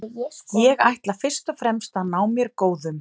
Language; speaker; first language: Icelandic; native; Icelandic